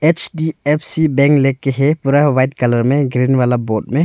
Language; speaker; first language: Hindi; early bilingual, other home language; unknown